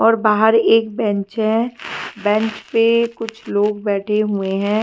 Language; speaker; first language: Hindi; non-native, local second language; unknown